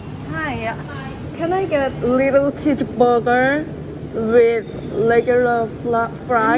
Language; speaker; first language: English; non-native, learner; Korean